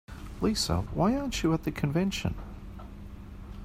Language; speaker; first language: English; native; English